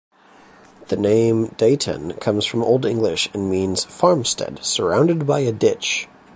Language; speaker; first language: English; native; English